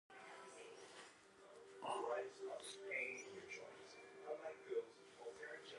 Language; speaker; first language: English; native; English